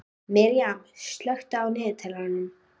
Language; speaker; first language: Icelandic; native; Icelandic